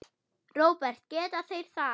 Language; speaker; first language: Icelandic; non-native, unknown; German